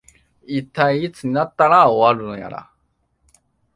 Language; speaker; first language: Japanese; non-native, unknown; Chinese